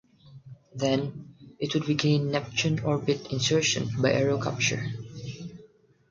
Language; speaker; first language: English; non-native, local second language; Filipino